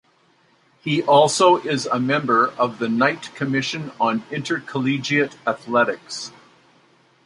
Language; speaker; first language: English; native; English